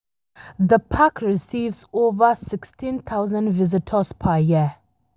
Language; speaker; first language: English; non-native, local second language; Hausa